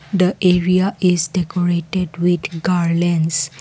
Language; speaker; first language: English; non-native, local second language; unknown